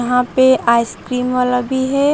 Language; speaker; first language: Hindi; native; Hindi